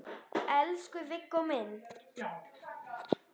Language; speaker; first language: Icelandic; native; Icelandic